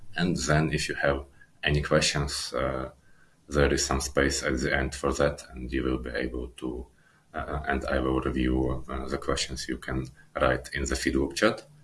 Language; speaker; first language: English; non-native, fluent; Ukrainian